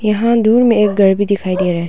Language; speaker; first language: Hindi; non-native, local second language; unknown